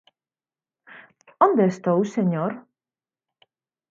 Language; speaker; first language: Galician; native; Galician